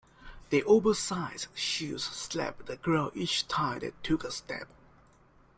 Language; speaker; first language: English; non-native, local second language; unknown